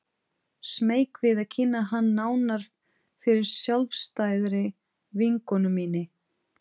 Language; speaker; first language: Icelandic; non-native, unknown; Portuguese